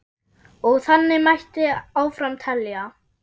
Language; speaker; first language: Icelandic; non-native, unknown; German